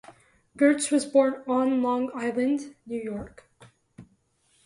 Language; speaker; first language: English; native; English